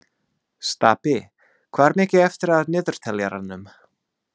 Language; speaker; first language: Icelandic; non-native, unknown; English